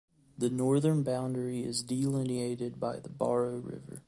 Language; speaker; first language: English; native; English